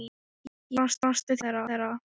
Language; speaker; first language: Icelandic; non-native, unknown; Thai